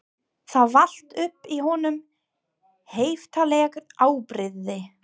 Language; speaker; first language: Icelandic; non-native, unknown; English